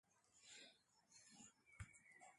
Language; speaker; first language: English; native; English